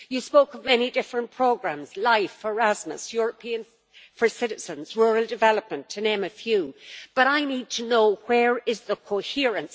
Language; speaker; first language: English; native; English